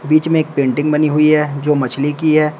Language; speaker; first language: Hindi; native; Hindi